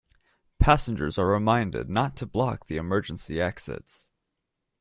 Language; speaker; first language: English; native; English